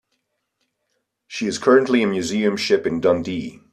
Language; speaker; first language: English; native; English